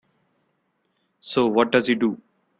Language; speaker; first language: English; non-native, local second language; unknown